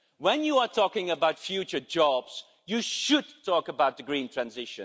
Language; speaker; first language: English; non-native, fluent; Dutch